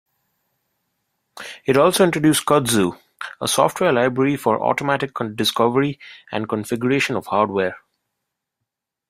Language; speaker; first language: English; non-native, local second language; Bangla